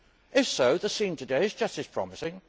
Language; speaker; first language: English; native; English